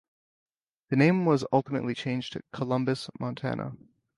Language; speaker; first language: English; native; English